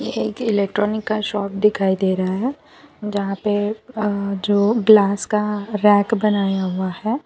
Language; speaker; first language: Hindi; non-native, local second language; Gujarati